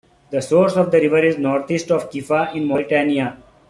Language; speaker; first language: English; non-native, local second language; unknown